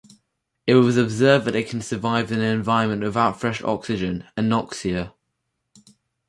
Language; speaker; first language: English; native; English